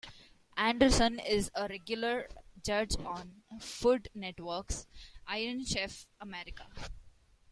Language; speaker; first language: English; non-native, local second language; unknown